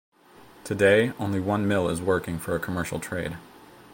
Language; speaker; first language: English; native; English